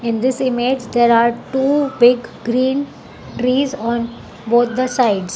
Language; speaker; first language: English; non-native, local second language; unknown